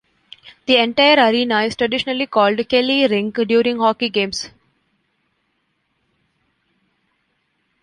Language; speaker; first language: English; non-native, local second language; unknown